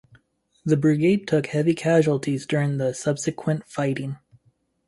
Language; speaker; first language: English; native; English